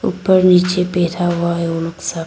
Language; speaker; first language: Hindi; non-native, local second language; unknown